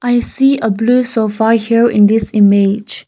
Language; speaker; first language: English; non-native, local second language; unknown